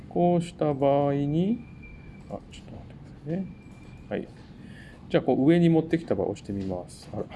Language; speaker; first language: Japanese; native; Japanese